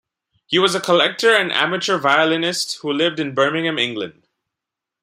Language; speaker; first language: English; non-native, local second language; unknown